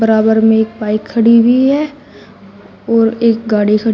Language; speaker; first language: Hindi; native; Hindi